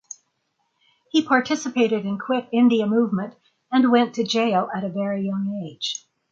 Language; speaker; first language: English; native; English